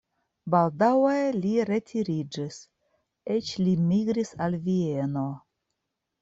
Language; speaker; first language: Esperanto; non-native, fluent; Russian